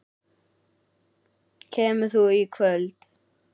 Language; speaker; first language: Icelandic; native; Icelandic